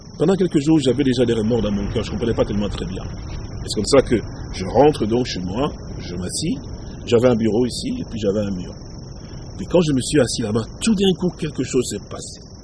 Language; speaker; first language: French; non-native, local second language; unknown